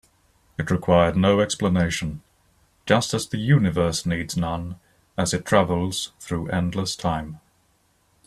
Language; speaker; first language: English; native; English